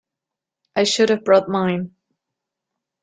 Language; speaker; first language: English; non-native, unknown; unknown